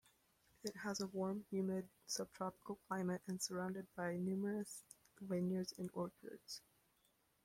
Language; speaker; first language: English; native; English